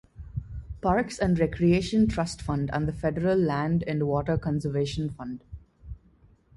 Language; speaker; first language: English; non-native, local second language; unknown